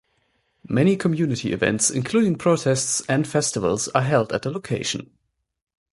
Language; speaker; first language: English; non-native, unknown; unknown